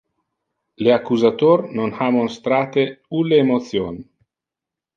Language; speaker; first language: Interlingua; non-native, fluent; Italian